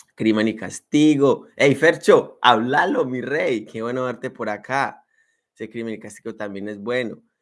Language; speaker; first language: Spanish; native; Spanish